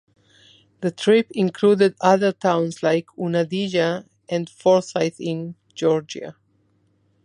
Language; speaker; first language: English; non-native, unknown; Spanish